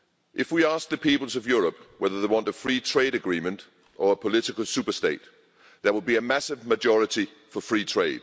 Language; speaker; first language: English; non-native, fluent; Danish